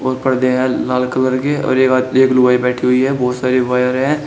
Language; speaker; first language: Hindi; native; Hindi